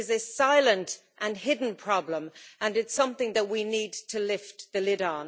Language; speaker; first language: English; native; English